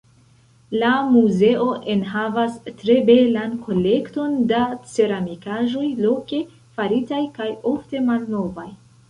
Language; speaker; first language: Esperanto; non-native, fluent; Central Kurdish